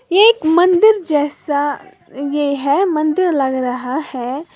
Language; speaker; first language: Hindi; native; Hindi